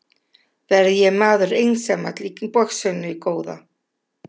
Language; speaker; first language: Icelandic; native; Icelandic